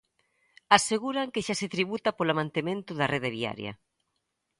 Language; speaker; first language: Galician; native; Galician